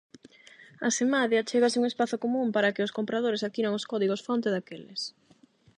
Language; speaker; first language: Galician; non-native, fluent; Spanish